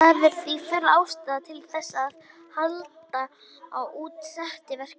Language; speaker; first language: Icelandic; native; Icelandic